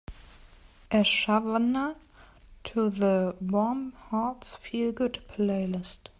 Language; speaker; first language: English; non-native, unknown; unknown